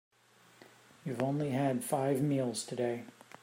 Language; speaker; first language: English; native; English